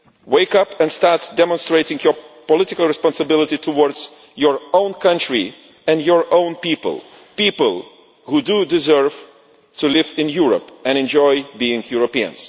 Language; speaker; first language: English; non-native, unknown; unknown